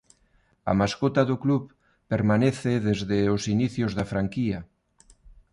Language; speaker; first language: Galician; non-native, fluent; Spanish